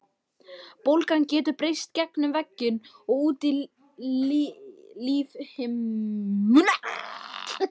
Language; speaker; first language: Icelandic; native; Icelandic